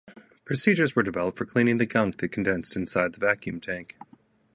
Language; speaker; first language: English; native; English